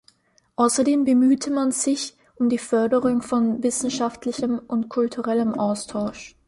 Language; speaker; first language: German; native; German